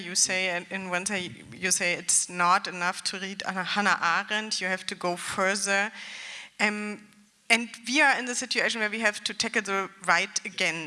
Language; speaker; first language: English; non-native, fluent; German